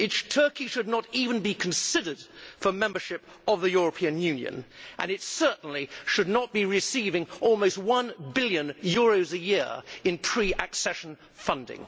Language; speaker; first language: English; native; English